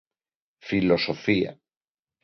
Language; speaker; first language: Galician; non-native, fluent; Spanish